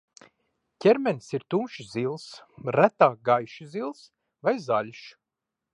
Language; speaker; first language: Latvian; early bilingual, heritage; Latvian